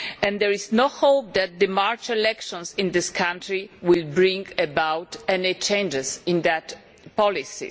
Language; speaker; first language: English; non-native, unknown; Polish